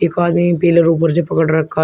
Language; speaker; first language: Hindi; native; Hindi